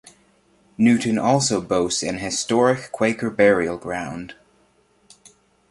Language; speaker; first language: English; native; English